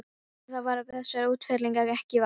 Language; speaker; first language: Icelandic; non-native, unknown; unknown